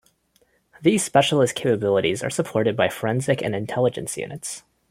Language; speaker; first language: English; non-native, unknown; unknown